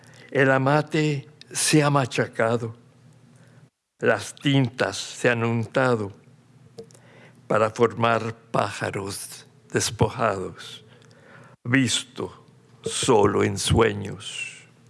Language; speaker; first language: Spanish; early bilingual, heritage; Spanish